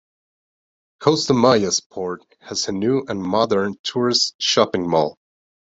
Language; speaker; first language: English; non-native, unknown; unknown